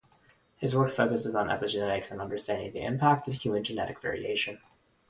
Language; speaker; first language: English; non-native, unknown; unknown